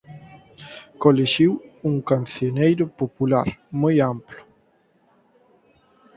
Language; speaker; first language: Galician; native; Galician